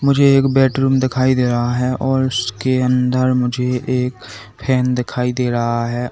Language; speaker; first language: Hindi; native; Hindi